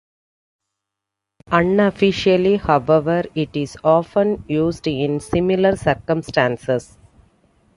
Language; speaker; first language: English; non-native, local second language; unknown